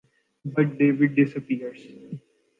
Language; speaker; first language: English; non-native, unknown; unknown